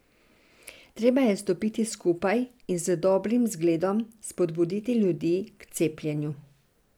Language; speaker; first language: Slovenian; non-native, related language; Serbian